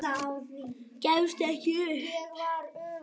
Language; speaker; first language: Icelandic; native; Icelandic